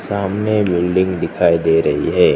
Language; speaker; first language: Hindi; non-native, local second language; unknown